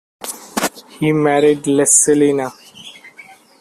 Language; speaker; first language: English; non-native, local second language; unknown